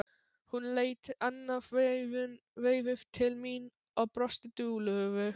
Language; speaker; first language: Icelandic; non-native, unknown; Polish